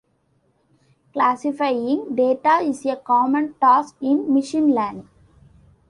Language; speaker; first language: English; non-native, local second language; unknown